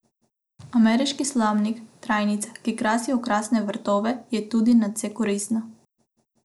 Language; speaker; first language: Slovenian; non-native, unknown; Macedonian